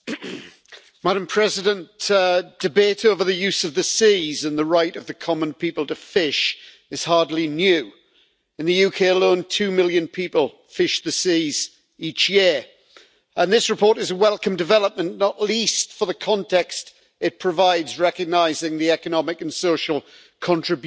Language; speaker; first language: English; native; English